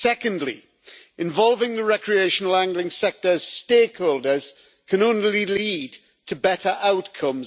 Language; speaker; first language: English; native; English